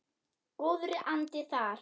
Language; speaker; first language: Icelandic; non-native, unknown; German